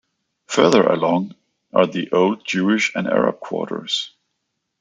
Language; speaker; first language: English; non-native, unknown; Danish